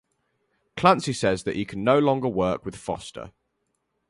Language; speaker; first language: English; native; English